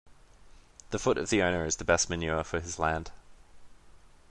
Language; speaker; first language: English; native; English